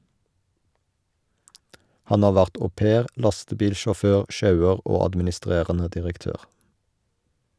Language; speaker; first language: Norwegian; native; Norwegian